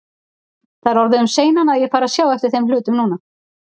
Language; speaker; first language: Icelandic; native; Icelandic